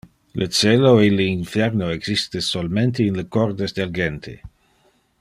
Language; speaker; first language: Interlingua; non-native, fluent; Dutch